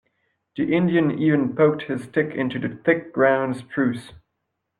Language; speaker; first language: English; non-native, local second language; French